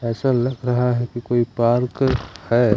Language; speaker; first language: Hindi; native; Hindi